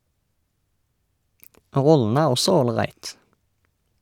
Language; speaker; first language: Norwegian; native; Norwegian